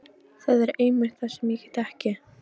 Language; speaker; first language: Icelandic; non-native, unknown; Polish